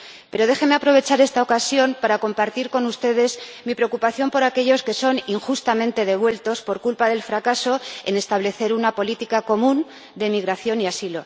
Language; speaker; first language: Spanish; native; Spanish